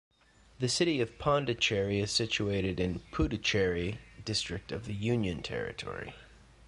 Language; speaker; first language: English; native; English